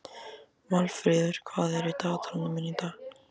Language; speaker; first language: Icelandic; native; Icelandic